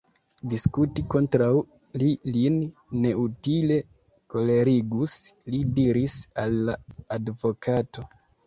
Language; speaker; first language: Esperanto; non-native, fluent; Kinyarwanda